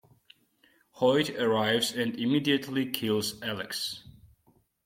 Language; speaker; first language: English; non-native, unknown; Georgian